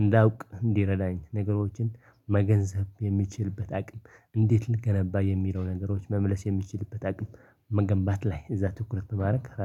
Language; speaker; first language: Amharic; non-native, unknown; Tigrinya